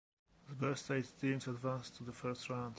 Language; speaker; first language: English; non-native, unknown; Polish